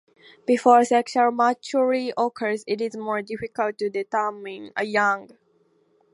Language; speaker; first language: English; native; English